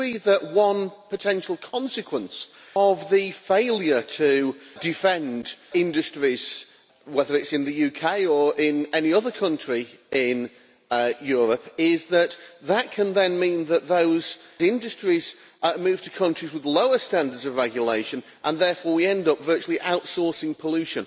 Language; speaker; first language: English; native; English